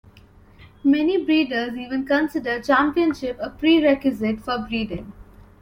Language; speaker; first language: English; non-native, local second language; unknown